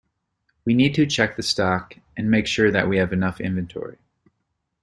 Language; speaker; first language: English; native; English